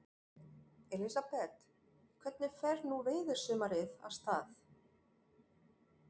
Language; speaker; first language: Icelandic; non-native, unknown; French